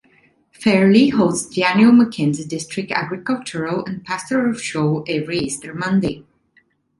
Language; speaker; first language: English; non-native, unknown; Italian